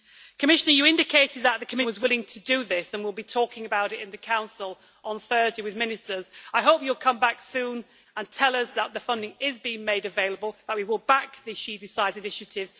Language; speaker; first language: English; native; English